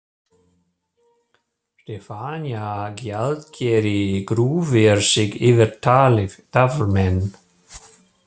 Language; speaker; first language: Icelandic; non-native, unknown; German